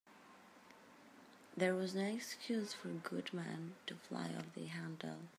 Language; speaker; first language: English; native; English